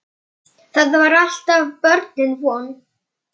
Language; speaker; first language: Icelandic; non-native, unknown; Polish